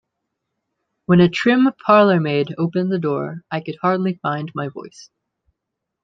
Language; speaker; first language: English; native; English